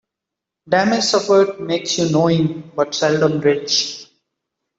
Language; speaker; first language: English; non-native, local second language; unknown